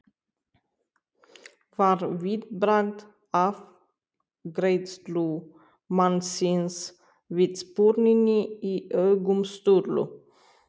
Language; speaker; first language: Icelandic; non-native, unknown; Romanian